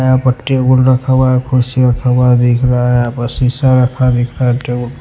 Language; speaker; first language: Hindi; non-native, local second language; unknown